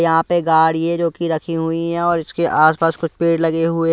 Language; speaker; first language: Hindi; non-native, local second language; Punjabi